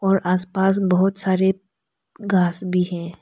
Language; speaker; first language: Hindi; non-native, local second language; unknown